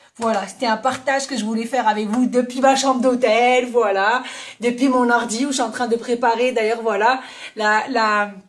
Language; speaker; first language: French; non-native, local second language; Arabic